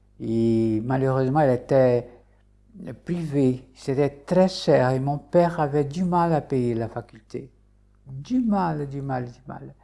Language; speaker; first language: French; non-native, fluent; Portuguese